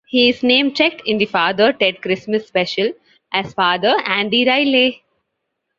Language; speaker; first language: English; non-native, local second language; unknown